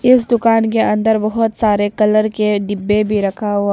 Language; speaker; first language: Hindi; non-native, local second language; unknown